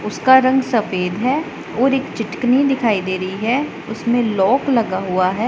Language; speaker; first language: Hindi; non-native, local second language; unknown